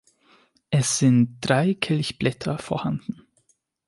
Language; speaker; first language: German; non-native, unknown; Hungarian